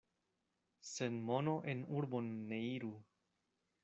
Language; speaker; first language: Esperanto; non-native, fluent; Spanish